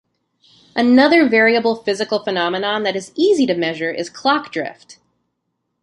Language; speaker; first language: English; native; English